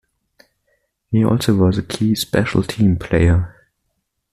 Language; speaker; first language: English; non-native, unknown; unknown